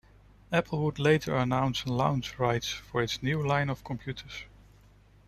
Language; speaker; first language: English; non-native, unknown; Dutch